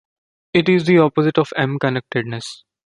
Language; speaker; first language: English; non-native, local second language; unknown